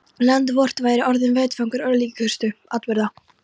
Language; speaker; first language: Icelandic; non-native, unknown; Polish